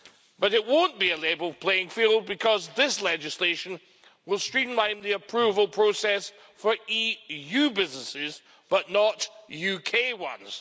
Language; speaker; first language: English; native; English